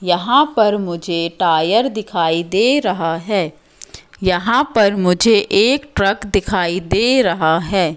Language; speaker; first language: Hindi; native; Hindi